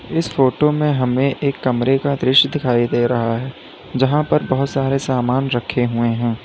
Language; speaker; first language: Hindi; native; Hindi